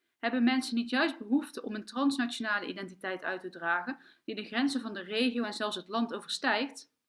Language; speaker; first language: Dutch; native; Dutch